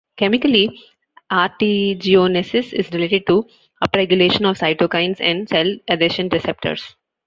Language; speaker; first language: English; non-native, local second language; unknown